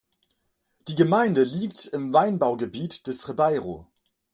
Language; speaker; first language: German; non-native, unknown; French